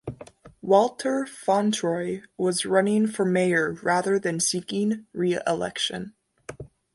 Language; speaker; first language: English; native; English